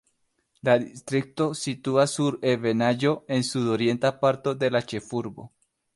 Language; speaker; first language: Esperanto; non-native, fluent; Spanish